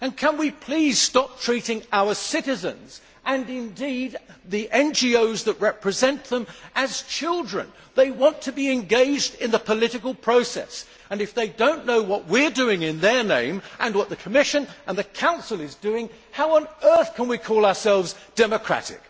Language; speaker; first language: English; native; English